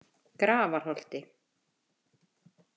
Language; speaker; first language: Icelandic; native; Icelandic